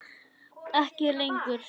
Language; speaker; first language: Icelandic; native; Icelandic